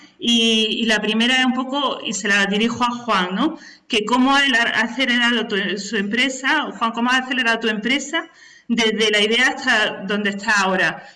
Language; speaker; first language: Spanish; native; Spanish